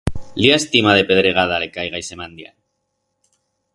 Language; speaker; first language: Aragonese; non-native, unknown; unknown